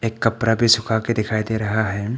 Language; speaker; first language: Hindi; non-native, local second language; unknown